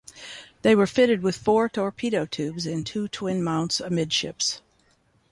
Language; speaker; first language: English; native; English